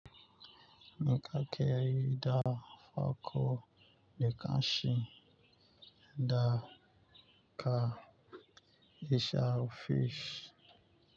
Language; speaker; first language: Hausa; non-native, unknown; Yoruba